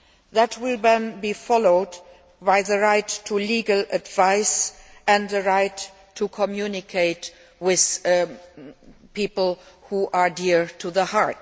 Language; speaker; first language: English; non-native, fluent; Luxembourgish